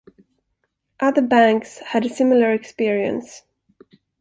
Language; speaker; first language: English; non-native, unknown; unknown